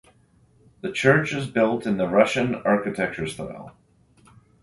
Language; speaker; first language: English; native; English